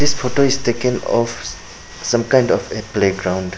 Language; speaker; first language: English; non-native, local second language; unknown